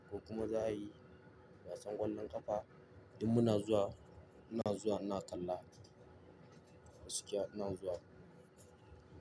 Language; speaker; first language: Hausa; non-native, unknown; Yoruba